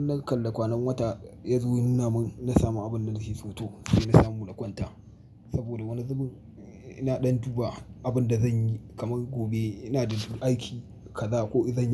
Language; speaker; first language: Hausa; native; Hausa